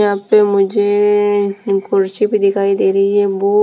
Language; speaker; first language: Hindi; non-native, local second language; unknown